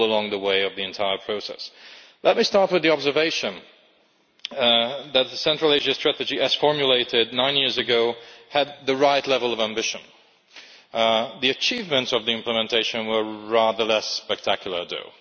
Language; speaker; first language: English; non-native, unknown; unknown